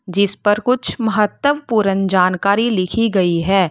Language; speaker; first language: Hindi; native; Hindi